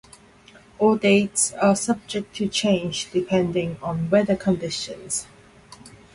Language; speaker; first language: English; non-native, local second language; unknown